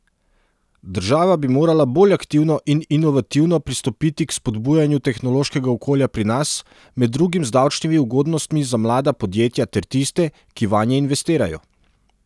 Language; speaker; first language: Slovenian; non-native, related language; Serbian